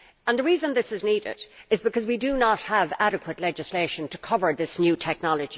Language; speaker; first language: English; native; English